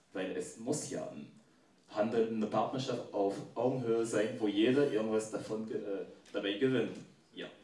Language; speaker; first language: German; non-native, fluent; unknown